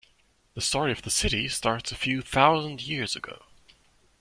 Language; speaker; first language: English; non-native, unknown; German